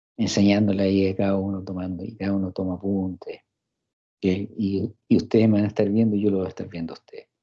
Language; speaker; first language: Spanish; non-native, fluent; English